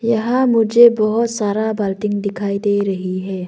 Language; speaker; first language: Hindi; non-native, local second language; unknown